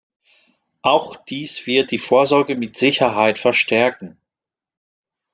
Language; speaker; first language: German; non-native, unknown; French